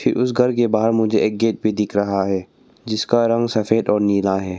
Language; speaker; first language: Hindi; non-native, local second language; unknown